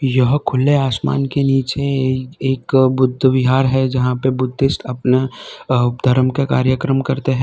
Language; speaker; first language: Hindi; non-native, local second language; Gujarati